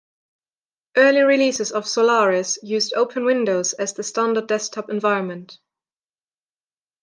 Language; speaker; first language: English; non-native, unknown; German